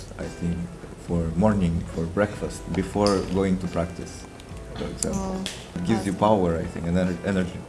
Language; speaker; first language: English; non-native, fluent; Russian